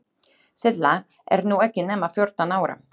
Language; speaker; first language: Icelandic; non-native, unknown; Slovak